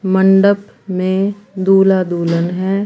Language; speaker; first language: Hindi; native; Hindi